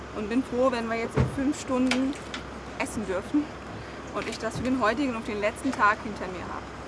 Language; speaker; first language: German; early bilingual, other home language; Turkish